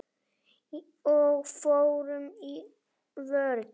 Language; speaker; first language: Icelandic; native; Icelandic